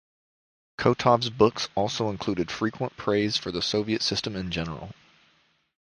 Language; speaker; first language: English; native; English